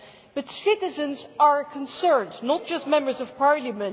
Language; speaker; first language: English; non-native, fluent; Dutch